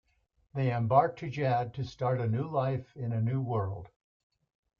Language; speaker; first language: English; native; English